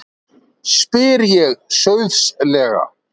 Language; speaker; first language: Icelandic; native; Icelandic